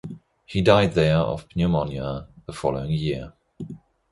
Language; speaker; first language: English; non-native, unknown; German